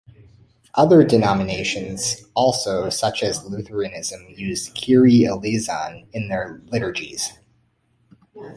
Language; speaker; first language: English; native; English